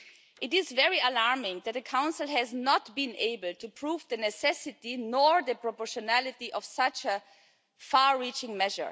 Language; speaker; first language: English; non-native, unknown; German